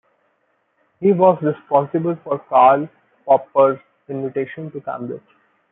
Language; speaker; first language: English; non-native, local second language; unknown